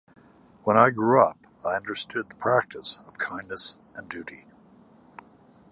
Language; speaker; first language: English; native; English